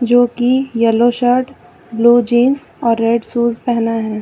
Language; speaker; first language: Hindi; native; Hindi